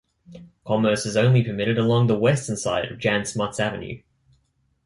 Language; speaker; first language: English; native; English